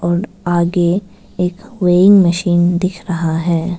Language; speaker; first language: Hindi; non-native, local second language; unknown